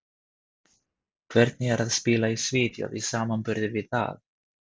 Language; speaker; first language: Icelandic; non-native, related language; Swedish